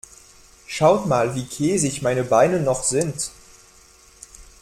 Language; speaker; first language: German; non-native, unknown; French